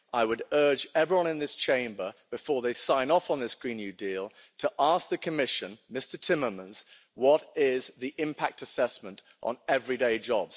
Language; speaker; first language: English; native; English